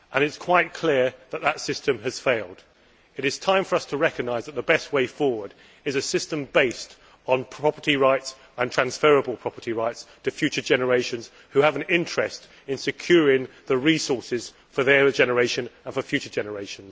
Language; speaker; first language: English; native; English